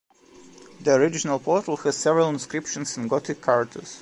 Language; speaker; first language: English; non-native, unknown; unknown